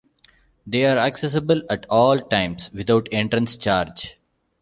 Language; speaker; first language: English; non-native, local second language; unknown